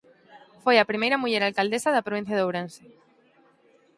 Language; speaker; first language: Galician; native; Galician